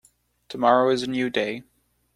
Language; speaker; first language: English; non-native, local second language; French